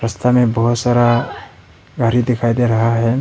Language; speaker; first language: Hindi; non-native, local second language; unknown